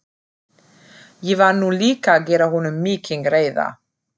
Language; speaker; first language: Icelandic; non-native, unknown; German